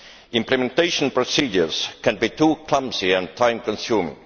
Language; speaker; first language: English; non-native, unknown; Estonian